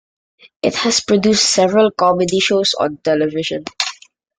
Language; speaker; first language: English; non-native, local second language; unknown